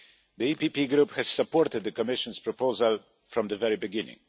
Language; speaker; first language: English; non-native, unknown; Polish